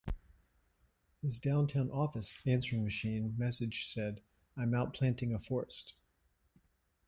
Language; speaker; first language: English; native; English